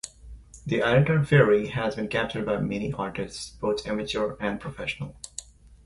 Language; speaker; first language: English; non-native, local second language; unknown